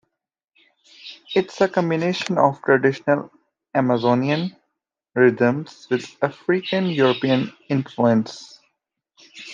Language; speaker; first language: English; native; English